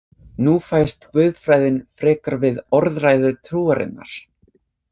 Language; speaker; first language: Icelandic; non-native, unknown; English